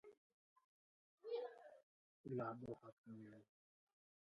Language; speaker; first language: English; native; English